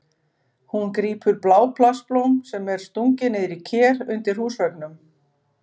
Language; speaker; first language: Icelandic; native; Icelandic